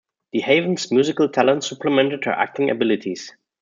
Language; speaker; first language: English; non-native, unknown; German